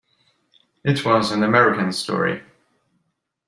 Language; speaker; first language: English; non-native, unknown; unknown